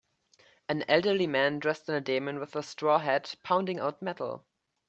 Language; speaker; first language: English; native; English